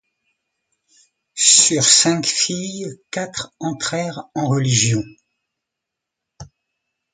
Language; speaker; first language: French; non-native, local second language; Arabic